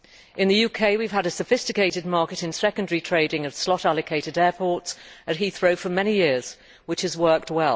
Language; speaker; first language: English; native; English